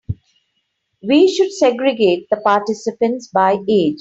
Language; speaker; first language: English; non-native, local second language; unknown